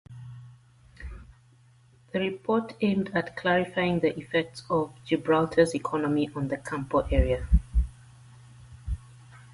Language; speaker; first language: English; non-native, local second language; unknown